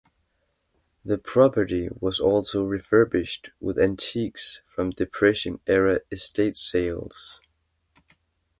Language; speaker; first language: English; non-native, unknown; Danish